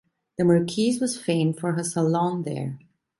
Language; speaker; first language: English; non-native, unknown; Italian